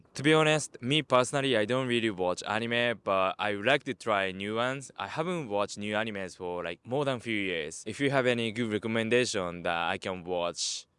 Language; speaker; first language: English; non-native, fluent; Japanese